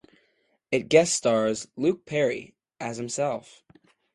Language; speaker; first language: English; native; English